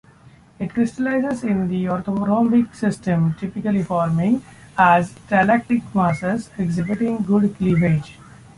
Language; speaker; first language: English; non-native, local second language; Marathi